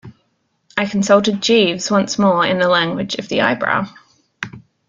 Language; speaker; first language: English; native; English